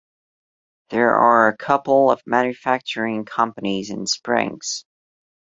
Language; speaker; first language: English; non-native, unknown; Portuguese